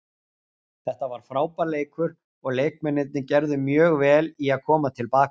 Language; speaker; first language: Icelandic; native; Icelandic